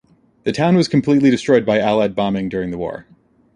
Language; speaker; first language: English; native; English